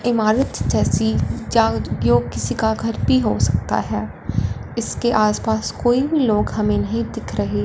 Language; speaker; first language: Hindi; non-native, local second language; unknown